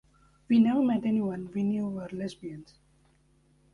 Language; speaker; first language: English; native; English